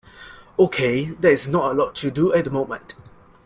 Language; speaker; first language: English; non-native, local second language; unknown